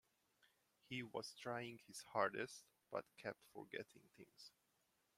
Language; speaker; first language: English; non-native, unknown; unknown